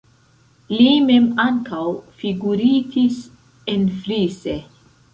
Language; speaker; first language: Esperanto; non-native, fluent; Central Kurdish